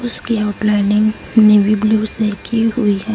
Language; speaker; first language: Hindi; non-native, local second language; Punjabi